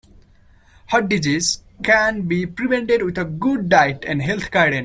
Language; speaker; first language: English; non-native, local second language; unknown